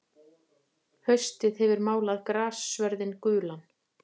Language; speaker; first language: Icelandic; native; Icelandic